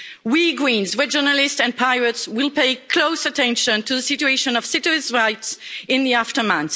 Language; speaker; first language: English; non-native, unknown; French